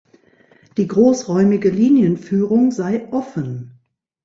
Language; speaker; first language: German; native; German